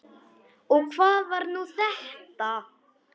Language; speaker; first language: Icelandic; non-native, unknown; Polish